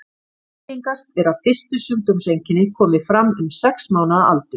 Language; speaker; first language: Icelandic; native; Icelandic